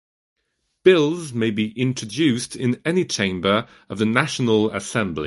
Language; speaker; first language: English; non-native, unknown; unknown